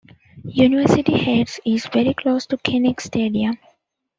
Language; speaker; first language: English; non-native, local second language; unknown